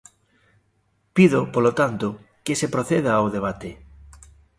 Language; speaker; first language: Galician; native; Galician